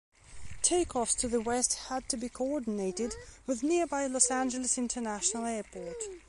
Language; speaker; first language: English; non-native, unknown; Belarusian